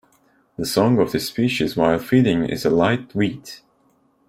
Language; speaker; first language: English; non-native, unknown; Turkish